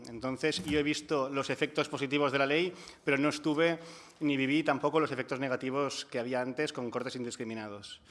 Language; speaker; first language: Spanish; non-native, local second language; Catalan